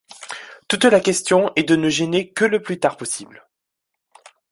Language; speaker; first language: French; native; French